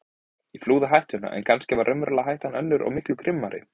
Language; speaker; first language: Icelandic; native; Icelandic